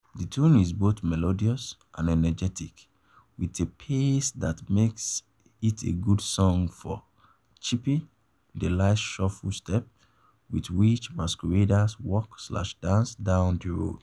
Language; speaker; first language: English; non-native, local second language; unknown